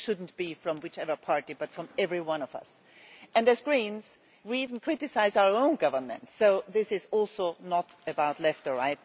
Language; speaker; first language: English; non-native, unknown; German